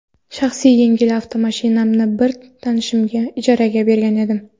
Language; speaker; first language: Uzbek; non-native, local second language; Kara-Kalpak